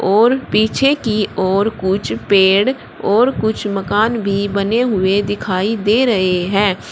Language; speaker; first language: Hindi; native; Hindi